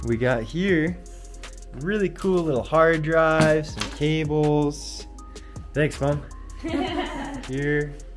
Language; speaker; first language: English; native; English